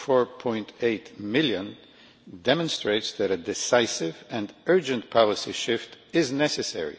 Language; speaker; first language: English; non-native, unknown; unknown